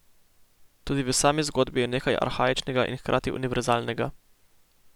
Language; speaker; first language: Slovenian; native; Slovenian